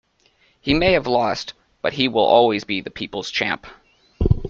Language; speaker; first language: English; native; English